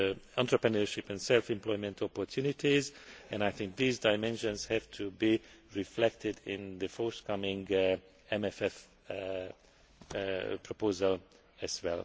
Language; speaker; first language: English; non-native, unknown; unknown